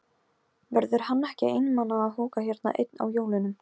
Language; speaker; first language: Icelandic; non-native, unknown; Polish